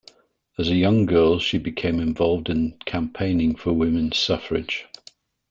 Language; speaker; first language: English; native; English